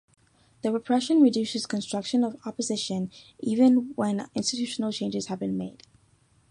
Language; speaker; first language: English; native; English